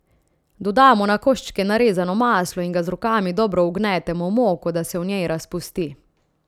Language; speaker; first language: Slovenian; native; Slovenian